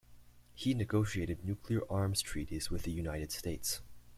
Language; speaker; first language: English; native; English